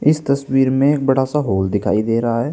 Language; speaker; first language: Hindi; native; Hindi